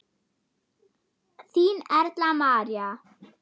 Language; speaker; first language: Icelandic; non-native, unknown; German